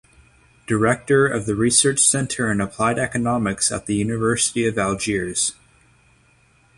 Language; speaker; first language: English; native; English